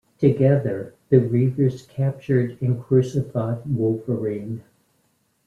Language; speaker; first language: English; native; English